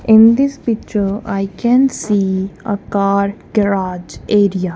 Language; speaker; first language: English; non-native, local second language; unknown